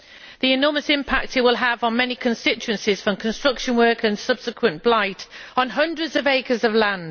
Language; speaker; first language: English; native; English